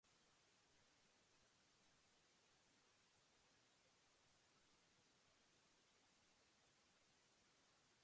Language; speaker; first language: English; non-native, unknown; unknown